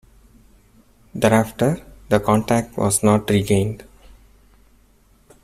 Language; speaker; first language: English; non-native, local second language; Tamil